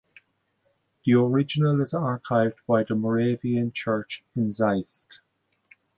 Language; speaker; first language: English; native; English